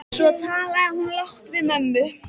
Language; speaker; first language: Icelandic; native; Icelandic